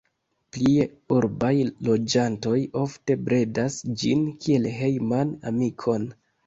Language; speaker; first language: Esperanto; non-native, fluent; Kinyarwanda